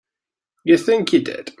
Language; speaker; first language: English; native; English